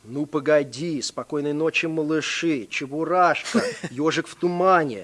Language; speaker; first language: Russian; early bilingual, heritage; Russian